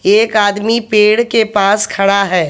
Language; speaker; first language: Hindi; native; Hindi